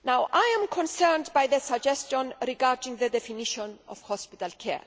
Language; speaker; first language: English; non-native, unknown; Greek